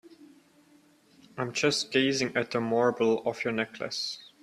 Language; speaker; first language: English; non-native, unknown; German